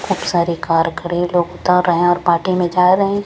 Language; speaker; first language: Hindi; non-native, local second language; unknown